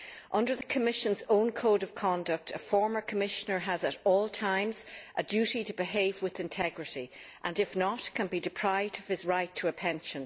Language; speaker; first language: English; native; English